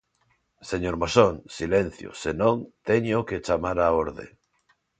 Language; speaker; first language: Galician; non-native, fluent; Spanish